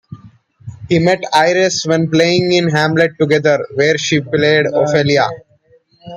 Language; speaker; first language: English; non-native, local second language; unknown